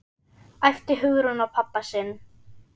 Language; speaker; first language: Icelandic; non-native, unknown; German